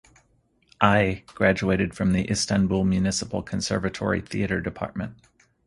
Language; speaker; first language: English; native; English